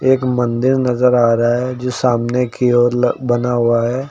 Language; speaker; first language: Hindi; native; Hindi